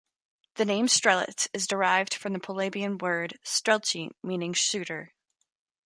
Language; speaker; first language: English; native; English